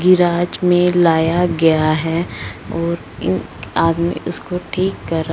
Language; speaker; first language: Hindi; non-native, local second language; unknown